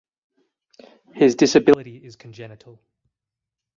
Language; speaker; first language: English; native; English